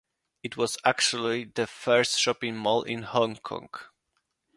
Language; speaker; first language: English; non-native, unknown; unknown